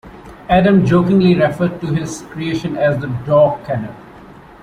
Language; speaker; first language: English; non-native, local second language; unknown